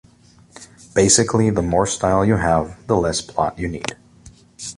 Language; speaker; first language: English; native; English